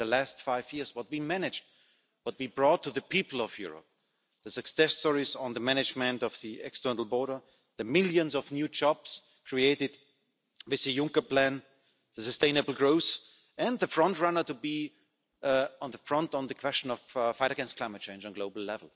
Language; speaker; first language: English; non-native, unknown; German